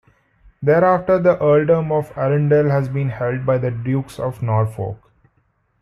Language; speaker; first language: English; non-native, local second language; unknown